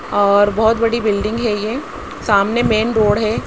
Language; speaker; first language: Hindi; native; Hindi